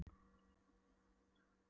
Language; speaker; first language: Icelandic; non-native, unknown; Polish